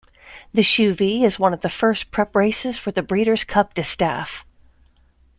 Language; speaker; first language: English; native; English